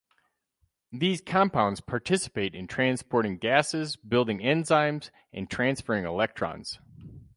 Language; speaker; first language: English; native; English